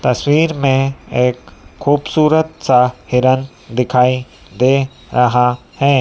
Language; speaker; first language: Hindi; native; Hindi